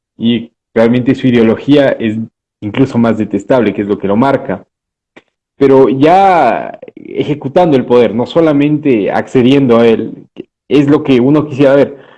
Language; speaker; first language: Spanish; native; Spanish